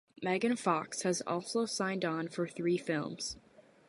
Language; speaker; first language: English; native; English